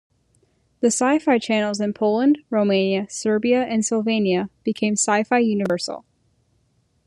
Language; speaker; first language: English; native; English